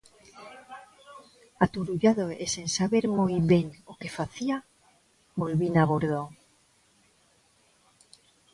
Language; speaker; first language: Galician; non-native, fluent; Spanish